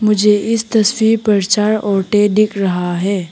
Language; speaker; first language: Hindi; non-native, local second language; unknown